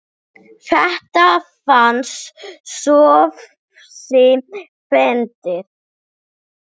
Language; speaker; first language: Icelandic; non-native, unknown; English